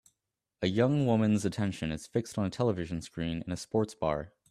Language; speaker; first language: English; native; English